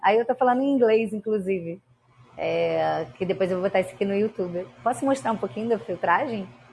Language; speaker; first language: Portuguese; native; Portuguese